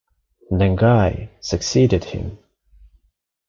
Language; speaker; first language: English; non-native, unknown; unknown